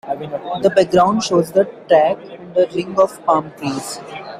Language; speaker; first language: English; non-native, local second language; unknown